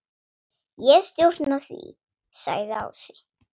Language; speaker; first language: Icelandic; non-native, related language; Swedish